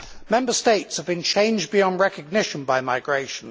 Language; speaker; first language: English; native; English